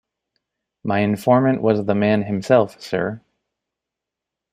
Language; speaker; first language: English; native; English